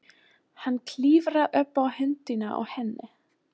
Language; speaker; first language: Icelandic; non-native, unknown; German